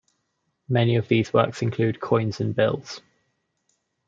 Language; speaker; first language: English; native; English